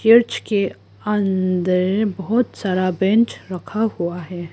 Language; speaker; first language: Hindi; non-native, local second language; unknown